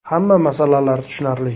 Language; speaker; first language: Uzbek; native; Uzbek